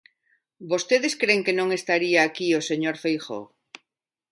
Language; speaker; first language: Galician; non-native, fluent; Spanish